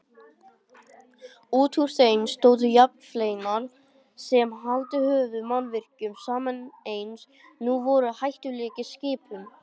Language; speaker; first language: Icelandic; native; Icelandic